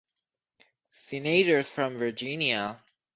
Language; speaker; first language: English; native; English